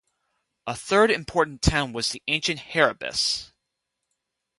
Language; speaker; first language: English; native; English